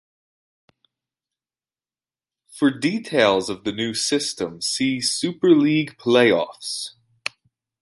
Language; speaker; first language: English; native; English